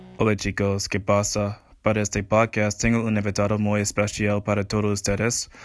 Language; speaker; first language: Spanish; non-native, learner; English